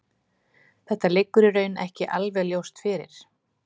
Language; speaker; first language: Icelandic; native; Icelandic